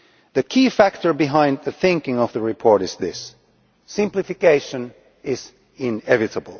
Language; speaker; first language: English; non-native, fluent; Finnish